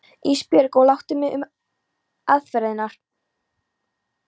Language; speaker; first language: Icelandic; non-native, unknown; Polish